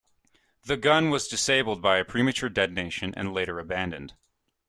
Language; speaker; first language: English; native; English